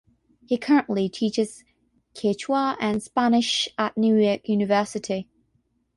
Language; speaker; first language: English; non-native, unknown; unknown